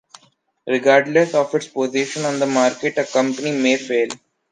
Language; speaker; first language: English; non-native, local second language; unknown